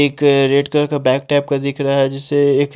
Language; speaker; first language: Hindi; native; Hindi